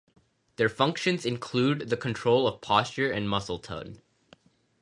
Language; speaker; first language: English; non-native, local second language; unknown